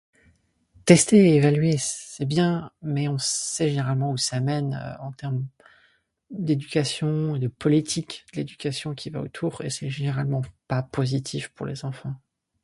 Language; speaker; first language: French; native; French